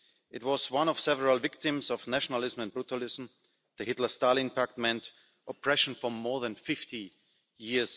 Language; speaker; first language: English; non-native, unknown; German